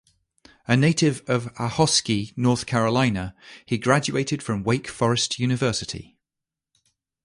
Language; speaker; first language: English; native; English